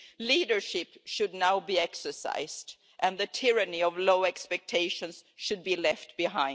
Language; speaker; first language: English; non-native, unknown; Swedish